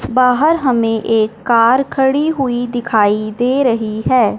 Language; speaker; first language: Hindi; non-native, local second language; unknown